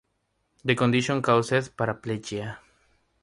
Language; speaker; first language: English; non-native, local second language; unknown